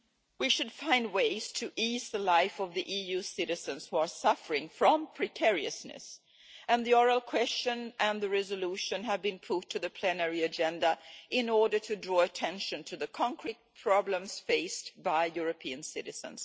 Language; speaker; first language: English; non-native, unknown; Swedish